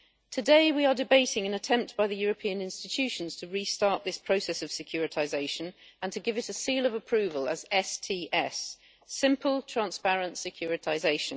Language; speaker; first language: English; native; English